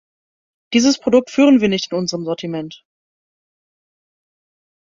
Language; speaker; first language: German; native; German